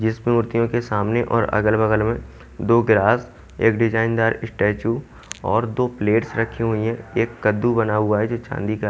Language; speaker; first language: Hindi; native; Hindi